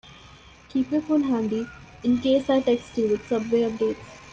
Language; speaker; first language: English; non-native, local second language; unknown